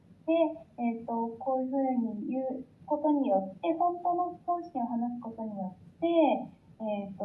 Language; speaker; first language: Japanese; native; Japanese